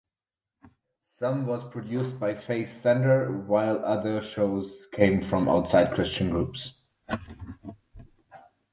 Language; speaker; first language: English; non-native, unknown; German